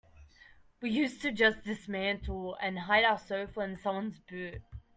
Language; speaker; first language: English; native; English